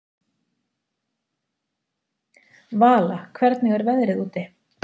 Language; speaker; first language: Icelandic; native; Icelandic